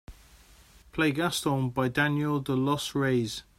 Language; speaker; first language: English; native; English